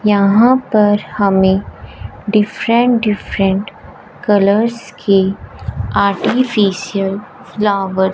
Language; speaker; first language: Hindi; non-native, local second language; Punjabi